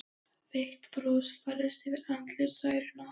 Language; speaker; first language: Icelandic; non-native, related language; Danish